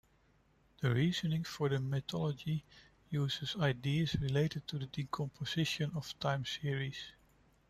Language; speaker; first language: English; non-native, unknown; Dutch